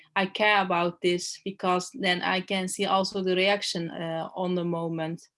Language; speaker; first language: English; non-native, learner; Turkish